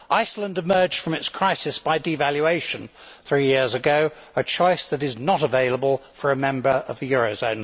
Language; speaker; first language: English; native; English